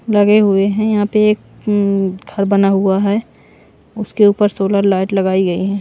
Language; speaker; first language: Hindi; non-native, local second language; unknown